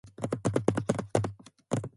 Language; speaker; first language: English; non-native, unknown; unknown